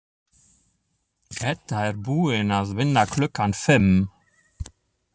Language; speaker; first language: Icelandic; non-native, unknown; German